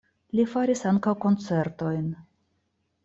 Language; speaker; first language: Esperanto; non-native, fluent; Russian